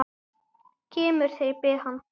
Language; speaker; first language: Icelandic; native; Icelandic